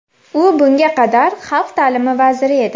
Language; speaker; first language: Uzbek; native; Uzbek